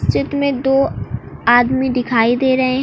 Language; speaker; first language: Hindi; native; Hindi